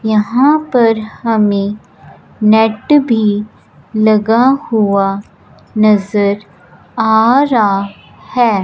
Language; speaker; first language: Hindi; non-native, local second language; Punjabi